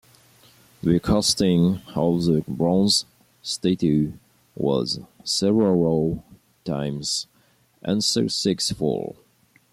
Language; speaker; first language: English; non-native, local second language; French